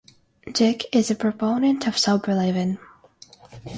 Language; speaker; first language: English; non-native, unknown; Russian